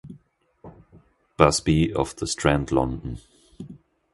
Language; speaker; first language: English; non-native, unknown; German